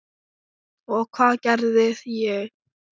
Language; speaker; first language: Icelandic; non-native, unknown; Thai